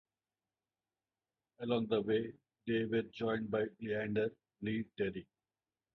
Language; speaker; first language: English; non-native, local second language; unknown